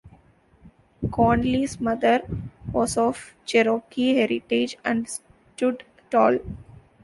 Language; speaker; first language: English; non-native, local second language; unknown